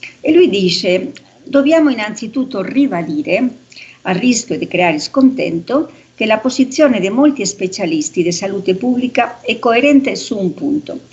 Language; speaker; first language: Italian; non-native, related language; Spanish